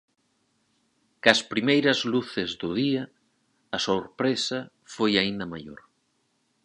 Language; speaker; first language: Galician; native; Galician